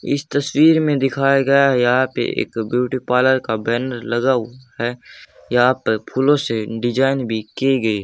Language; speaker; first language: Hindi; native; Hindi